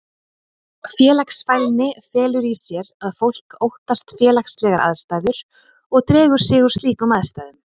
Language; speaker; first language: Icelandic; native; Icelandic